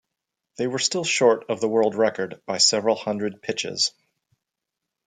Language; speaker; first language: English; native; English